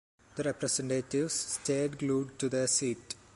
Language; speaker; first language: English; non-native, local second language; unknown